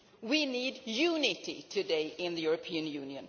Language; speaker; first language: English; non-native, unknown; Swedish